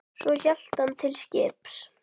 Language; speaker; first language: Icelandic; native; Icelandic